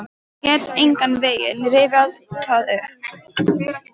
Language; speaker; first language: Icelandic; non-native, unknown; Polish